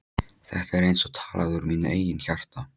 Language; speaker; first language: Icelandic; non-native, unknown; Polish